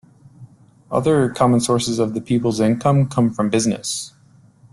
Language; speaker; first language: English; native; English